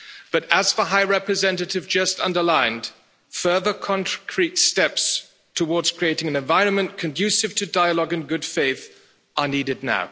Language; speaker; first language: English; non-native, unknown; German